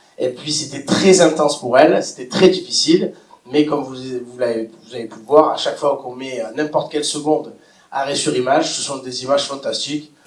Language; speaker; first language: French; non-native, local second language; Arabic